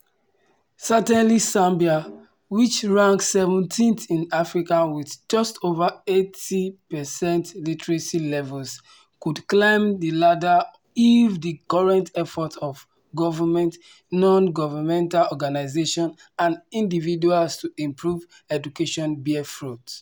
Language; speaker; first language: English; non-native, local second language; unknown